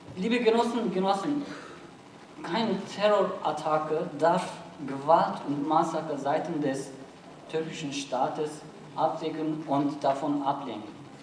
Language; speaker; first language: German; non-native, fluent; Turkish